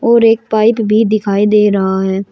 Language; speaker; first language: Hindi; native; Hindi